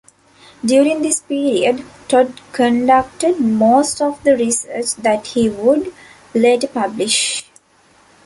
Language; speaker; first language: English; non-native, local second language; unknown